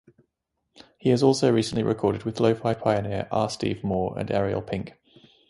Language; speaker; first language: English; native; English